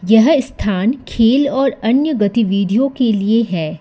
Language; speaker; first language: Hindi; non-native, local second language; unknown